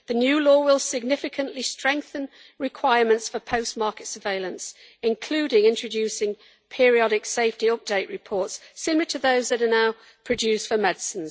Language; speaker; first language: English; native; English